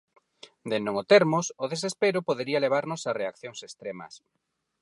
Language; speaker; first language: Galician; non-native, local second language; Spanish